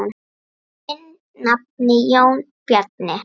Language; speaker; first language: Icelandic; native; Icelandic